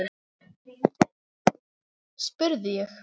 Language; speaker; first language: Icelandic; non-native, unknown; English